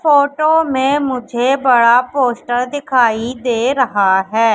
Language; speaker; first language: Hindi; native; Hindi